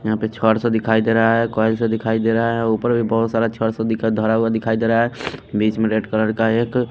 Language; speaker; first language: Hindi; non-native, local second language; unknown